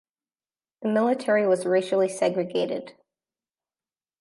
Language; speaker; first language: English; native; English